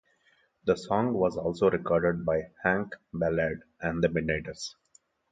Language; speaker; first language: English; non-native, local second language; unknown